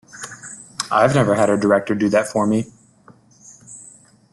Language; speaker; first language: English; native; English